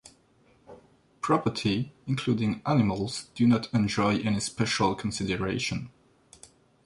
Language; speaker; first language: English; non-native, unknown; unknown